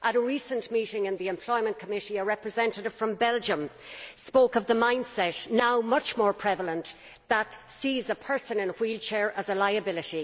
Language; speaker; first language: English; native; English